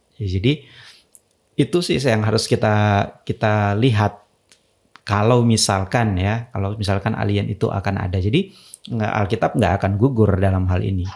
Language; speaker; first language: Indonesian; native; Indonesian